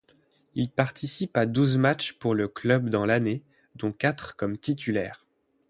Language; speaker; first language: French; native; French